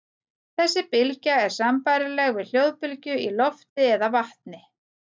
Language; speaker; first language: Icelandic; native; Icelandic